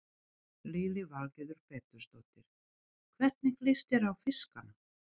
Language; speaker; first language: Icelandic; non-native, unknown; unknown